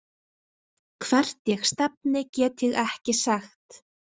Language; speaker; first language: Icelandic; native; Icelandic